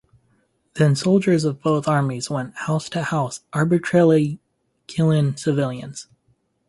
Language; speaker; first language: English; native; English